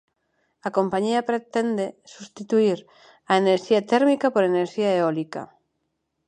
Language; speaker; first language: Galician; non-native, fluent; Spanish